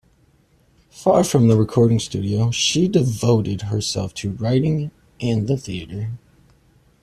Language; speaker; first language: English; native; English